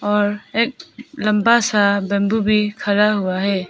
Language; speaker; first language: Hindi; non-native, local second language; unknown